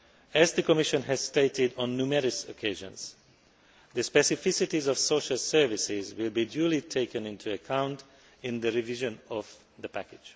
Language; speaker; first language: English; non-native, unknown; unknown